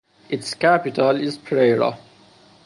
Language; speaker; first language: English; non-native, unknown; Persian